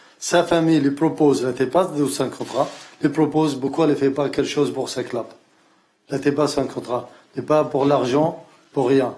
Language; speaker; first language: French; non-native, learner; Arabic